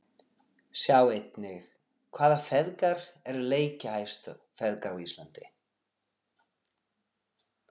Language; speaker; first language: Icelandic; non-native, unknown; Portuguese